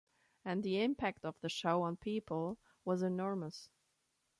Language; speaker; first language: English; non-native, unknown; German